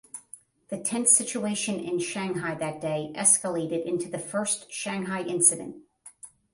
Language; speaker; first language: English; native; English